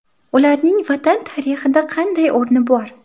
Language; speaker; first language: Uzbek; native; Uzbek